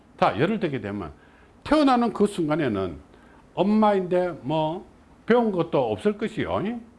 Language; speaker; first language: Korean; native; Korean